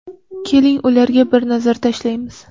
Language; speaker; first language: Uzbek; non-native, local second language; Kara-Kalpak